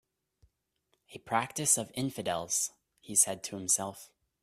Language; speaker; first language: English; native; English